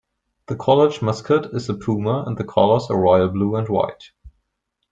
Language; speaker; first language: English; non-native, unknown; German